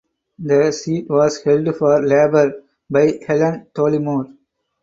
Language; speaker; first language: English; non-native, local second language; Tamil